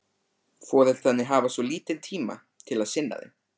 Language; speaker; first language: Icelandic; native; Icelandic